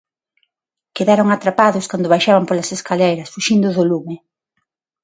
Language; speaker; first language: Galician; non-native, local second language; Spanish